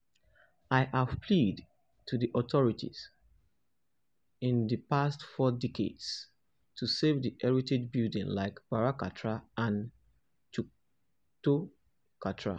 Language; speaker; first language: English; non-native, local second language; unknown